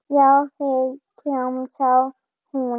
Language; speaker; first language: Icelandic; non-native, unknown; German